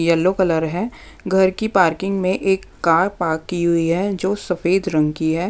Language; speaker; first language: Hindi; non-native, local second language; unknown